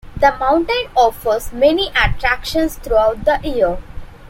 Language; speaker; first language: English; non-native, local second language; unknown